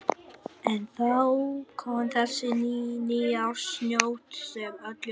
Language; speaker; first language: Icelandic; non-native, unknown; Vietnamese